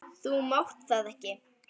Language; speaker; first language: Icelandic; native; Icelandic